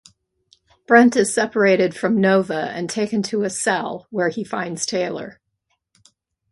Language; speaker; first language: English; native; English